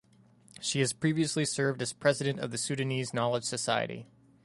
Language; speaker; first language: English; native; English